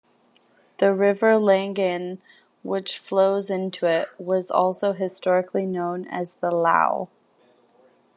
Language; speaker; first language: English; native; English